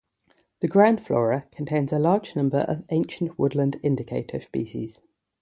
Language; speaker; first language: English; native; English